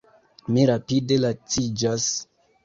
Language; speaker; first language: Esperanto; non-native, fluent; Kinyarwanda